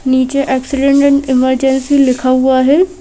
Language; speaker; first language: Hindi; native; Hindi